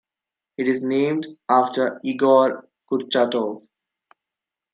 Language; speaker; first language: English; non-native, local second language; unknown